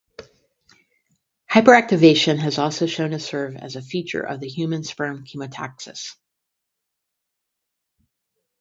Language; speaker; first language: English; native; English